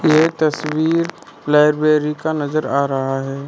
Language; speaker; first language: Hindi; non-native, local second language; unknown